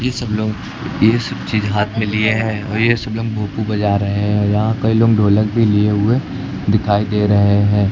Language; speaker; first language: Hindi; native; Hindi